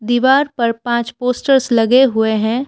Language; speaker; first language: Hindi; non-native, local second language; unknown